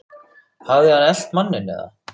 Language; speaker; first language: Icelandic; native; Icelandic